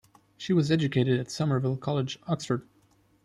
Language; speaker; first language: English; non-native, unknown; German